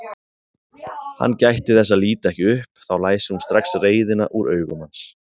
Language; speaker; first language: Icelandic; native; Icelandic